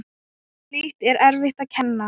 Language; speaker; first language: Icelandic; non-native, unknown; Thai